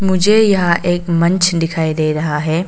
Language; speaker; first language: Hindi; non-native, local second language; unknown